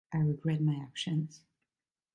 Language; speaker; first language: English; non-native, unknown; Italian